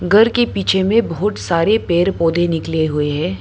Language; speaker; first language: Hindi; non-native, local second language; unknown